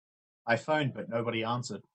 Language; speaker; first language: English; native; English